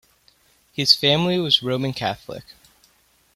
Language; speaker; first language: English; native; English